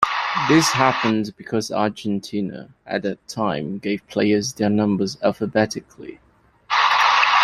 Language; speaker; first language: English; non-native, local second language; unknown